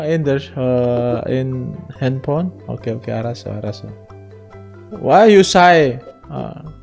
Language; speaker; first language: English; non-native, learner; Indonesian